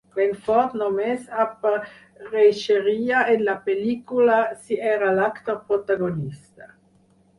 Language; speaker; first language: Catalan; non-native, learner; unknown